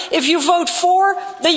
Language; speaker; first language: English; non-native, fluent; Dutch